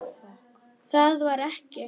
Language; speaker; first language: Icelandic; non-native, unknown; Polish